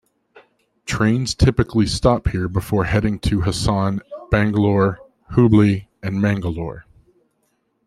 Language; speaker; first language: English; native; English